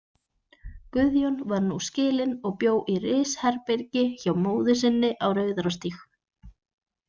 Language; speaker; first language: Icelandic; native; Icelandic